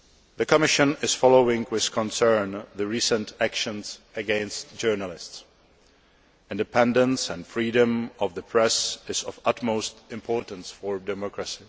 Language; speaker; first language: English; non-native, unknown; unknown